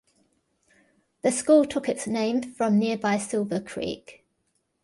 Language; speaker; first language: English; native; English